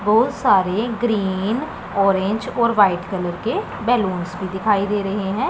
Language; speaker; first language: Hindi; non-native, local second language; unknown